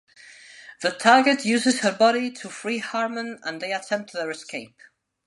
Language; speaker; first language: English; non-native, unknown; Spanish